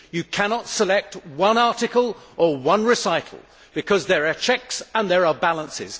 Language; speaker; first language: English; native; English